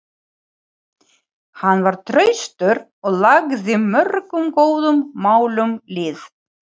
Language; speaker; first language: Icelandic; non-native, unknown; Ukrainian